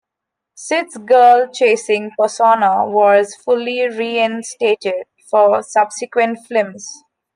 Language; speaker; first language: English; non-native, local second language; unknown